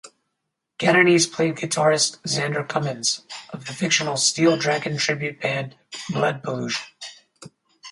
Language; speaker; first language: English; native; English